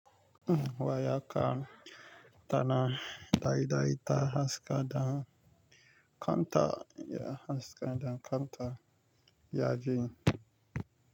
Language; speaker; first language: Hausa; native; Hausa